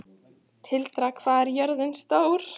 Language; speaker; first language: Icelandic; native; Icelandic